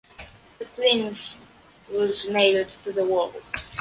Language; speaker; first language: English; non-native, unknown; Polish